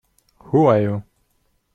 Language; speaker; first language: English; non-native, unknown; Russian